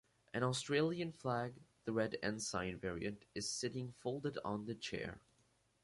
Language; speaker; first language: English; native; English